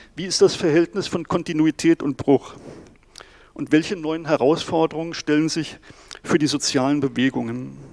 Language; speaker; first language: German; native; German